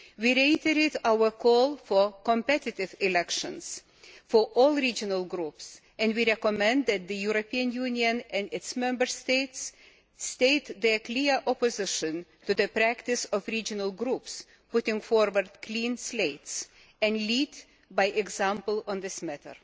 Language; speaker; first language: English; non-native, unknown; Lithuanian